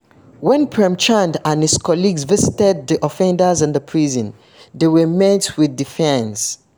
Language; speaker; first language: English; non-native, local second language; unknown